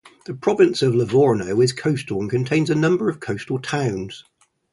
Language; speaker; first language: English; native; English